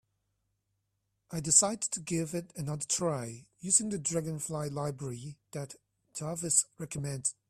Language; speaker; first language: English; non-native, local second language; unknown